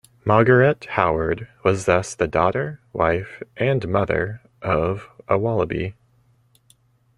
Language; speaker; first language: English; native; English